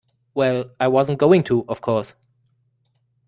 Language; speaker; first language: English; non-native, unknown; German